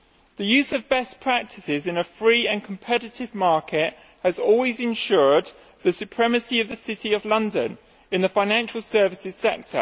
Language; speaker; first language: English; native; English